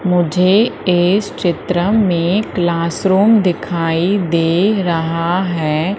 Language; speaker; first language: Hindi; native; Hindi